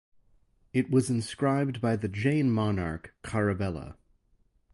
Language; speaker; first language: English; native; English